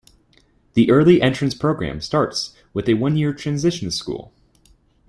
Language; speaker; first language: English; native; English